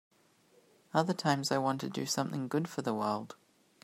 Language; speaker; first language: English; native; English